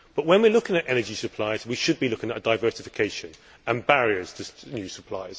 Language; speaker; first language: English; native; English